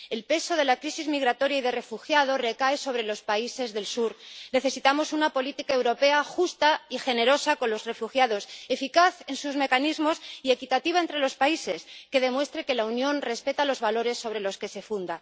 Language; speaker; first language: Spanish; native; Spanish